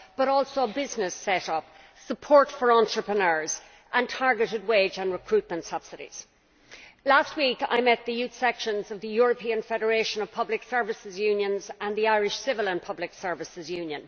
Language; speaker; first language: English; native; English